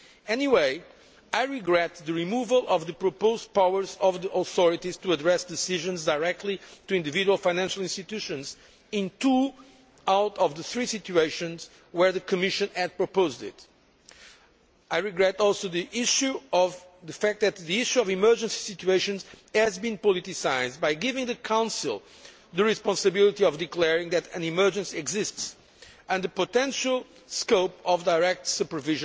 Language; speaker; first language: English; non-native, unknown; Portuguese